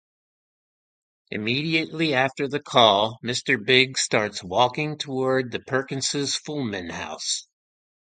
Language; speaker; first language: English; native; English